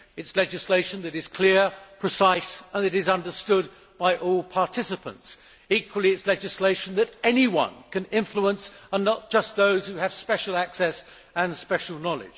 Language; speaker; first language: English; native; English